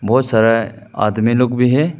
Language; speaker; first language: Hindi; non-native, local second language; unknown